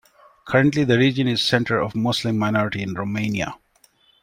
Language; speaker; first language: English; non-native, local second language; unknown